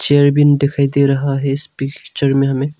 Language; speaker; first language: Hindi; non-native, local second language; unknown